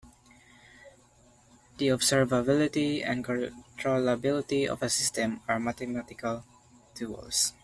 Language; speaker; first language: English; non-native, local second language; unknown